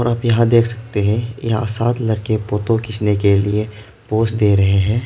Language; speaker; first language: Hindi; early bilingual, other home language; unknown